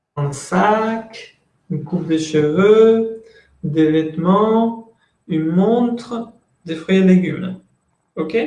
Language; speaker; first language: French; non-native, fluent; Spanish